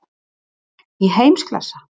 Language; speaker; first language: Icelandic; non-native, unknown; Polish